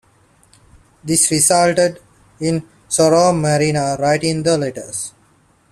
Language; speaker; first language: English; non-native, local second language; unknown